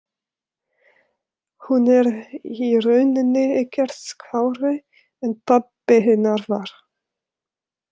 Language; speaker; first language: Icelandic; non-native, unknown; French